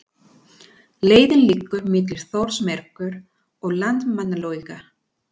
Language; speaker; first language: Icelandic; non-native, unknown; Spanish